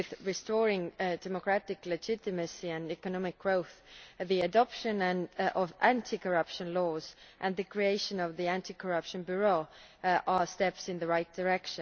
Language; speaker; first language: English; non-native, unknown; Estonian